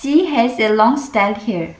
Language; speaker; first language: English; non-native, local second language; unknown